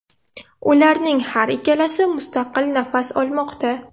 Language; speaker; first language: Uzbek; non-native, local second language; Russian